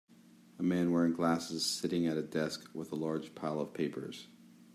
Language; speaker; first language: English; native; English